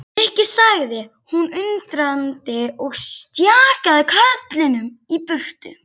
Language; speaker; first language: Icelandic; native; Icelandic